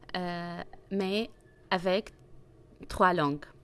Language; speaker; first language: French; non-native, learner; Arabic